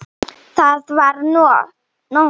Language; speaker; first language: Icelandic; non-native, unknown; Slovenian